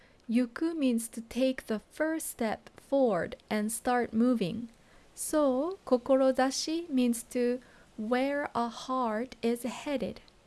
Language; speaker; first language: English; non-native, fluent; Japanese